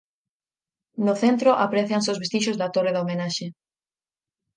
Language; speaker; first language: Galician; native; Galician